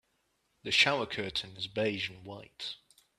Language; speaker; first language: English; native; English